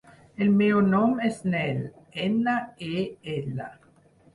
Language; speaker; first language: Catalan; non-native, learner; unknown